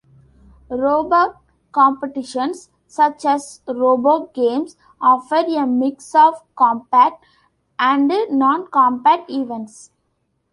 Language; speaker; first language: English; non-native, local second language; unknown